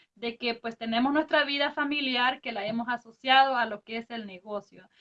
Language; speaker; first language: Spanish; native; Spanish